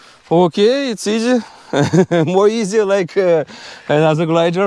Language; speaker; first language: English; non-native, learner; Russian